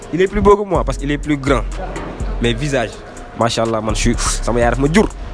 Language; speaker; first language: French; non-native, local second language; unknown